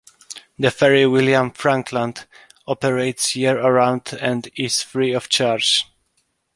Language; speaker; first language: English; non-native, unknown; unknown